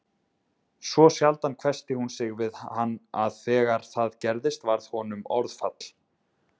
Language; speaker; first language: Icelandic; native; Icelandic